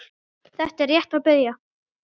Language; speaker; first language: Icelandic; native; Icelandic